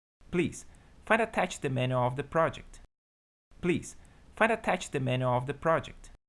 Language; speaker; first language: English; non-native, fluent; Portuguese